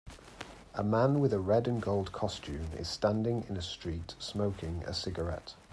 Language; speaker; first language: English; native; English